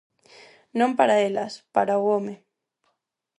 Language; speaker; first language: Galician; non-native, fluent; Spanish